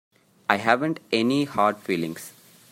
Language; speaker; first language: English; non-native, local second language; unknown